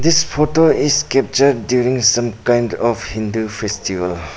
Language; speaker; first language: English; non-native, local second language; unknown